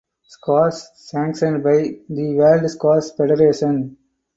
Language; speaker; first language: English; non-native, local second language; Tamil